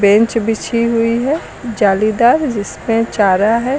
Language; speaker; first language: Hindi; native; Hindi